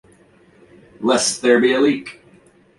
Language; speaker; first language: English; native; English